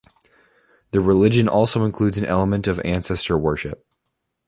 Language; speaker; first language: English; native; English